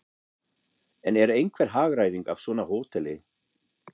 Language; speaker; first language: Icelandic; non-native, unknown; German